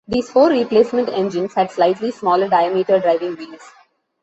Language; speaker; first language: English; non-native, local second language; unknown